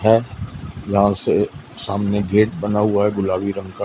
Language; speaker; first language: Hindi; native; Hindi